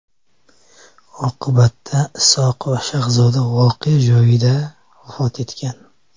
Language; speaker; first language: Uzbek; native; Uzbek